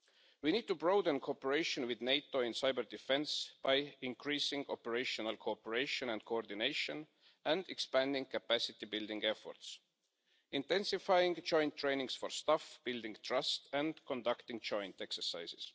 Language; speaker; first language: English; non-native, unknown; Estonian